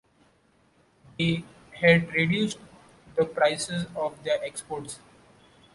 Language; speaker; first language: English; non-native, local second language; Marathi